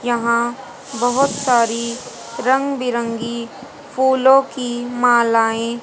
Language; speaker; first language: Hindi; native; Hindi